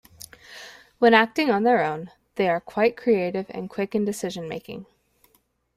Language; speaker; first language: English; native; English